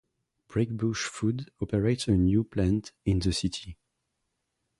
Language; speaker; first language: English; non-native, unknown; French